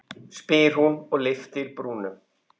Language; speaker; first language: Icelandic; native; Icelandic